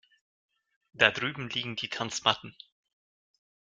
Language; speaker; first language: German; non-native, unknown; Russian